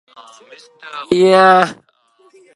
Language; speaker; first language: English; native; English